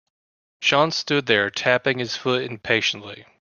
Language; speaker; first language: English; native; English